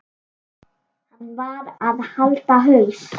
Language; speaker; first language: Icelandic; native; Icelandic